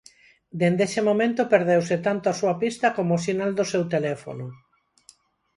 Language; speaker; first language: Galician; non-native, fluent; Spanish